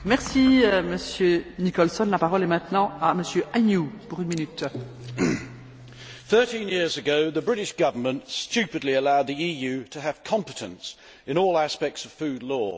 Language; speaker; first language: English; native; English